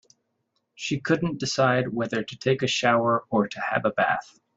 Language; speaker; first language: English; native; English